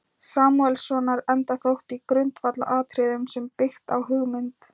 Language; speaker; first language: Icelandic; non-native, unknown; Thai